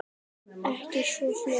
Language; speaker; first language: Icelandic; native; Icelandic